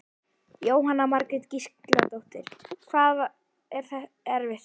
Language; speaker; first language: Icelandic; native; Icelandic